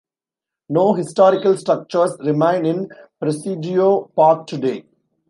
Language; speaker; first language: English; non-native, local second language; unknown